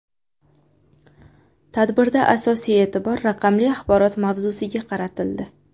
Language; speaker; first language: Uzbek; native; Uzbek